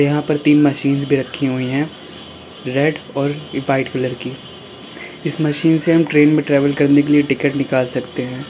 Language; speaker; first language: Hindi; native; Hindi